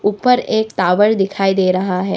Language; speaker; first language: Hindi; non-native, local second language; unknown